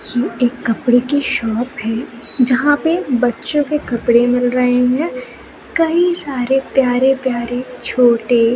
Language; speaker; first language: Hindi; native; Hindi